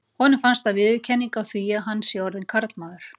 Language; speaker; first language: Icelandic; native; Icelandic